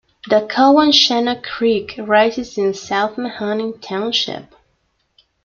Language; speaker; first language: English; non-native, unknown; Spanish